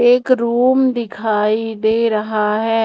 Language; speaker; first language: Hindi; native; Hindi